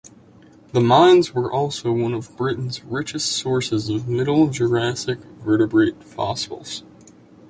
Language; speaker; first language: English; native; English